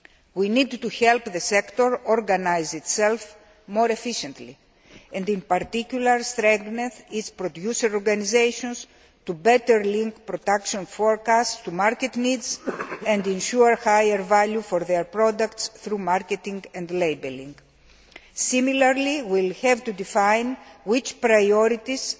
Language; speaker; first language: English; non-native, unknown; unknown